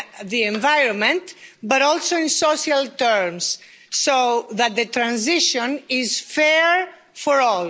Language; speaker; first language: English; non-native, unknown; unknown